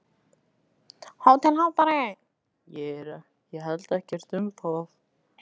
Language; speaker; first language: Icelandic; non-native, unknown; Polish